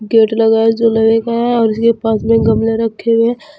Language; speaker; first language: Hindi; native; Hindi